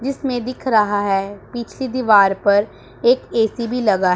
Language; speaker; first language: Hindi; non-native, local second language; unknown